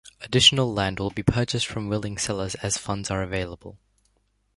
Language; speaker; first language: English; native; English